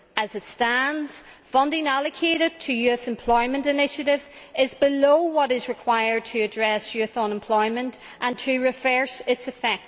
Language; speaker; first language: English; native; English